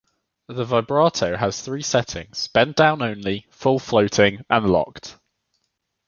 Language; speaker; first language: English; native; English